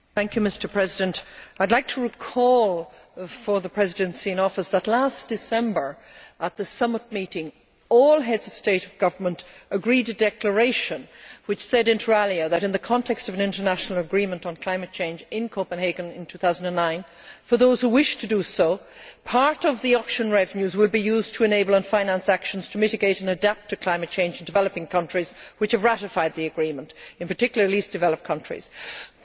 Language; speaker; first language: English; native; English